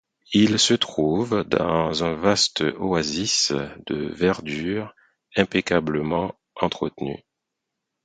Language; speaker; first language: French; non-native, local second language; Haitian Creole